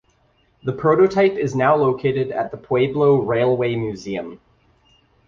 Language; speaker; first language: English; native; English